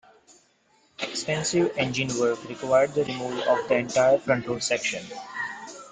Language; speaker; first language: English; non-native, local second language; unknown